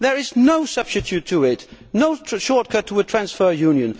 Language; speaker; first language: English; non-native, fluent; Dutch